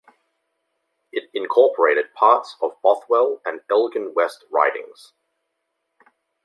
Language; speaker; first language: English; native; English